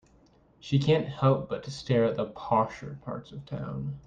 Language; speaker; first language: English; native; English